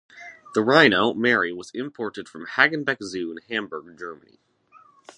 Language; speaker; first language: English; native; English